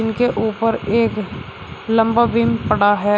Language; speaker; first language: Hindi; native; Hindi